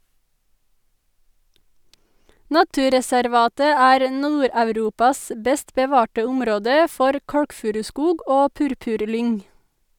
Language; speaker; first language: Norwegian; native; Norwegian